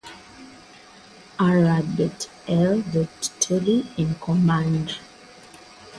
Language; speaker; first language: English; native; English